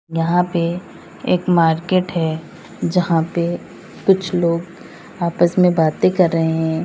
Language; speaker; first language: Hindi; native; Hindi